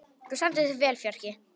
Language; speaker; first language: Icelandic; non-native, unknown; Polish